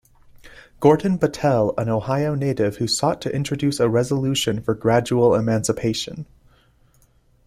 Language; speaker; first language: English; native; English